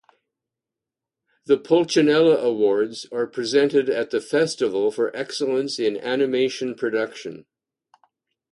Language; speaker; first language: English; native; English